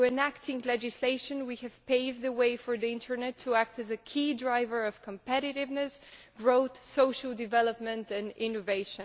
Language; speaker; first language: English; non-native, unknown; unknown